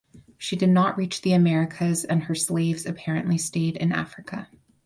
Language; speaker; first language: English; native; English